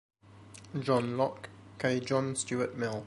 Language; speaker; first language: Esperanto; non-native, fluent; English